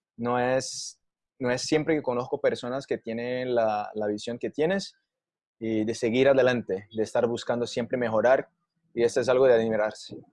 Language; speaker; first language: Spanish; non-native, fluent; Portuguese